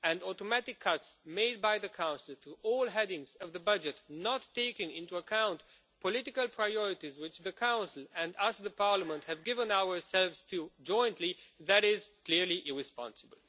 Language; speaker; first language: English; non-native, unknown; Romanian